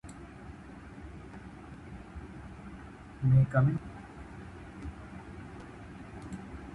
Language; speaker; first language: English; non-native, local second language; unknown